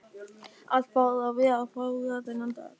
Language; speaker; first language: Icelandic; non-native, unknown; German